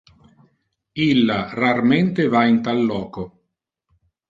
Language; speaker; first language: Interlingua; non-native, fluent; Italian